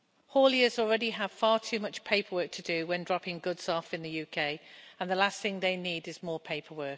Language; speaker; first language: English; native; English